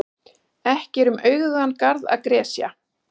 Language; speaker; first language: Icelandic; native; Icelandic